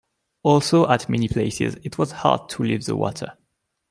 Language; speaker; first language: English; non-native, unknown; French